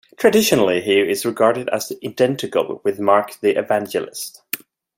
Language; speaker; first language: English; non-native, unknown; Swedish